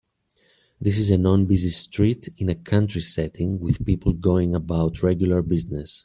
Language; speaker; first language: English; native; English